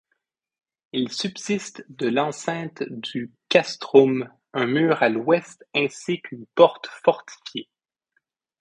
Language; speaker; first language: French; native; French